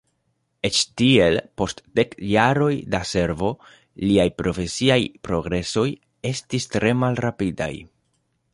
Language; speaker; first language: Esperanto; non-native, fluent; Spanish